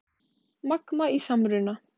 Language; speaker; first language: Icelandic; native; Icelandic